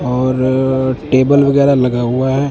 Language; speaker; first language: Hindi; non-native, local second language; Punjabi